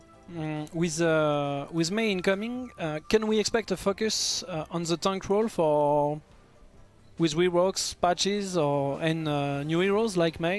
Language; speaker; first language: English; non-native, fluent; French